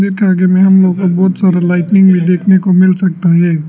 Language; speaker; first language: Hindi; non-native, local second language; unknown